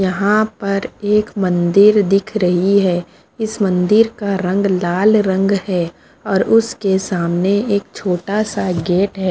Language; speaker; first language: Hindi; non-native, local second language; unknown